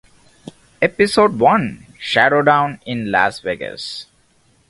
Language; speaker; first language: English; native; English